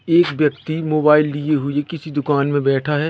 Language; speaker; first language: Hindi; native; Hindi